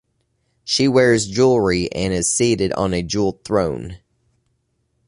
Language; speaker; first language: English; native; English